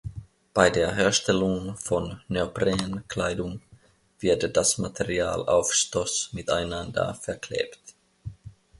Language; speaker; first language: German; non-native, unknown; Finnish